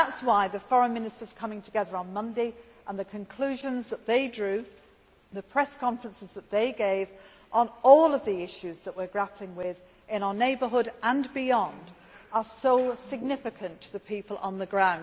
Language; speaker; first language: English; native; English